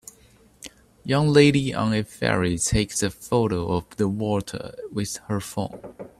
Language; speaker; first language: English; non-native, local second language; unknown